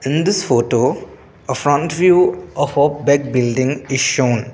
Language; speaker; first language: English; non-native, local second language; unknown